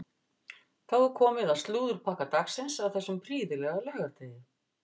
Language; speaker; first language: Icelandic; native; Icelandic